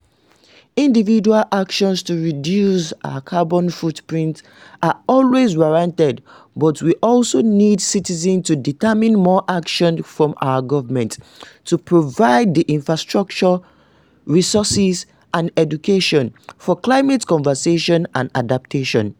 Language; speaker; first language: English; non-native, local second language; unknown